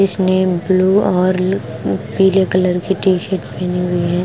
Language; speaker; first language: Hindi; non-native, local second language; Punjabi